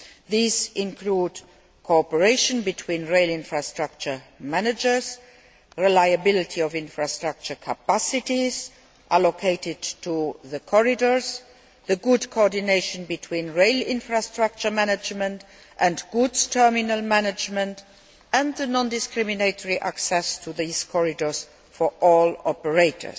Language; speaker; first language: English; non-native, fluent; Luxembourgish